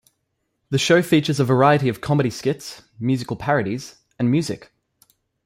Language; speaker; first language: English; native; English